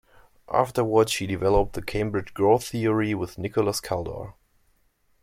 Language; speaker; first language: English; non-native, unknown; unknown